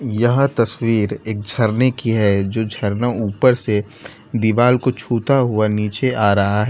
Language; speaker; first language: Hindi; non-native, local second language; Gujarati